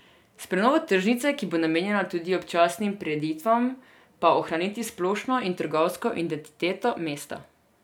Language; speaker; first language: Slovenian; non-native, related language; Serbian